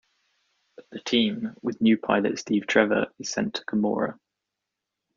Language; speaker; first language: English; native; English